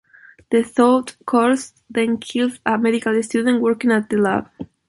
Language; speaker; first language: English; non-native, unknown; Spanish